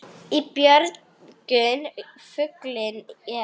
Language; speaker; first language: Icelandic; non-native, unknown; Arabic